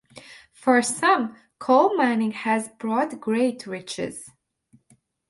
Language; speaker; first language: English; non-native, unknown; Latvian